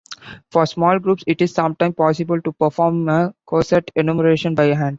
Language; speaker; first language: English; non-native, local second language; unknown